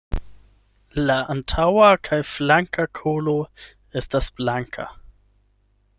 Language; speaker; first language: Esperanto; non-native, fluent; German